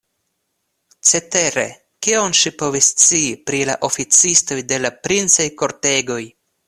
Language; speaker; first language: Esperanto; non-native, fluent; Russian